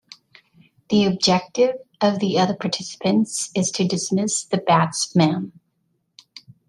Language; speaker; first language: English; native; English